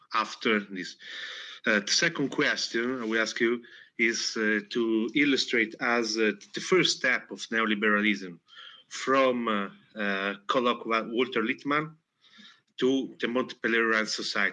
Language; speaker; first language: English; non-native, fluent; Italian